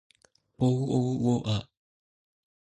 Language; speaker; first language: English; non-native, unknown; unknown